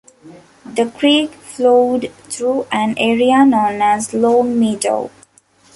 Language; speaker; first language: English; non-native, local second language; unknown